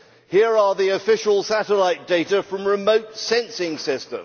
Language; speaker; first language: English; native; English